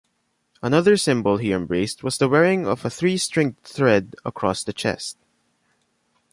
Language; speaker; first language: English; non-native, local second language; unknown